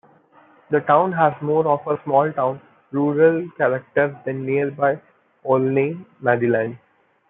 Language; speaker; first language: English; non-native, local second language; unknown